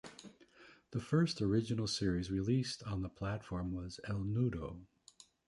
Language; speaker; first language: English; native; English